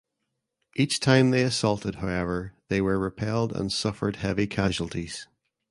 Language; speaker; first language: English; native; English